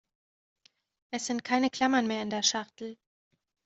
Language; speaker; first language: German; native; German